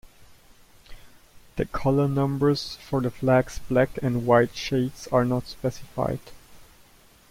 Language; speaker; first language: English; non-native, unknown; German